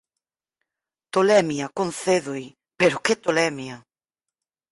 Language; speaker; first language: Galician; native; Galician